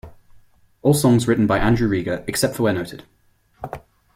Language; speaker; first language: English; non-native, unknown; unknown